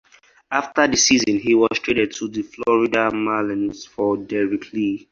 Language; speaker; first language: English; non-native, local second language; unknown